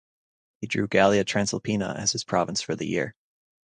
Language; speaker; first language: English; native; English